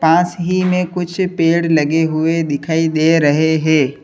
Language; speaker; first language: Hindi; native; Hindi